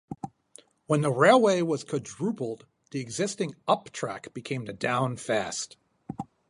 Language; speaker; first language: English; native; English